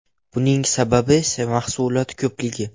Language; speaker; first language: Uzbek; non-native, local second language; Russian